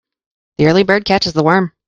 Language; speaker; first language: English; native; English